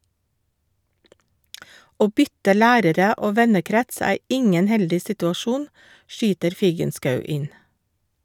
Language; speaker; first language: Norwegian; non-native, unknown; English